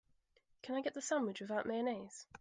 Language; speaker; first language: English; native; English